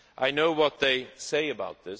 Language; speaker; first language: English; non-native, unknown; Swedish